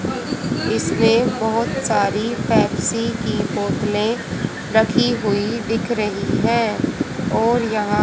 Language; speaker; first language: Hindi; native; Hindi